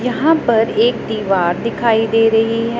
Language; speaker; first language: Hindi; non-native, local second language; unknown